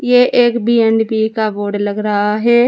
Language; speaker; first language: Hindi; native; Hindi